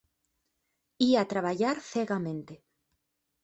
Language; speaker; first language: Galician; native; Galician